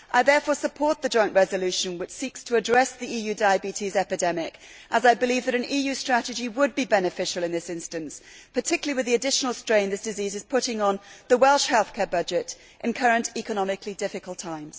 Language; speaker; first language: English; native; English